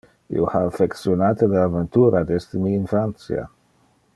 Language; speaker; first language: Interlingua; non-native, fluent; Dutch